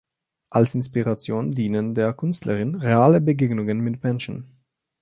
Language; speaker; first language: German; non-native, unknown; Slovenian